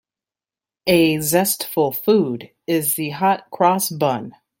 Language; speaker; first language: English; native; English